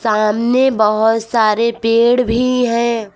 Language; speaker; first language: Hindi; native; Hindi